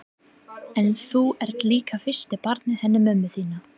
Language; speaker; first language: Icelandic; non-native, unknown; English